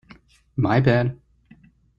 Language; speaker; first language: English; native; English